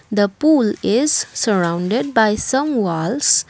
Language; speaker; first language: English; non-native, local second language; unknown